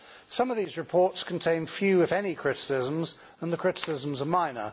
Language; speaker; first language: English; native; English